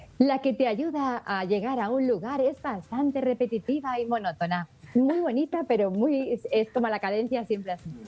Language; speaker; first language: Spanish; native; Spanish